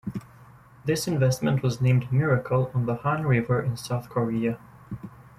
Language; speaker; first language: English; native; English